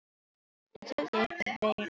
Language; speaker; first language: Icelandic; non-native, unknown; Filipino